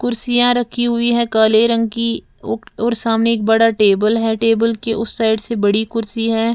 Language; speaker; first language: Hindi; native; Hindi